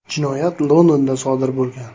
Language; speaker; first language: Uzbek; native; Uzbek